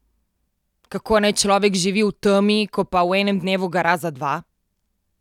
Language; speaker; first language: Slovenian; native; Slovenian